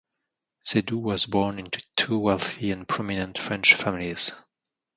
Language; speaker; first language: English; non-native, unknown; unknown